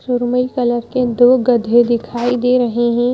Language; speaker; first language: Hindi; native; Hindi